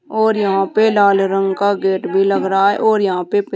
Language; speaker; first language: Hindi; native; Hindi